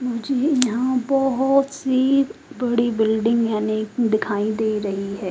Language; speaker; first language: Hindi; native; Hindi